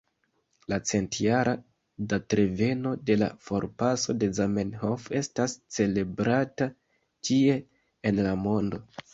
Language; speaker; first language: Esperanto; non-native, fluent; Kinyarwanda